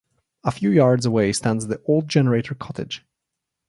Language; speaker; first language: English; non-native, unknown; Slovenian